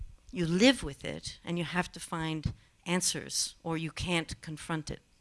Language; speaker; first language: English; native; English